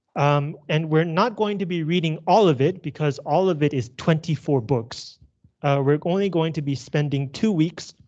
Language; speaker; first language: English; native; English